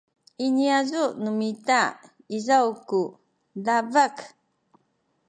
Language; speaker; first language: Sakizaya; non-native, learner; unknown